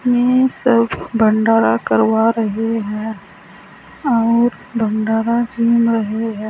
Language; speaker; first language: Hindi; native; Hindi